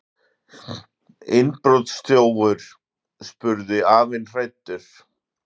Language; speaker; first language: Icelandic; native; Icelandic